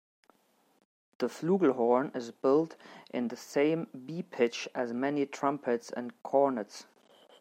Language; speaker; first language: English; non-native, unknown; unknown